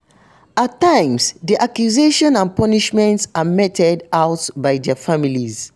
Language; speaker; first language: English; non-native, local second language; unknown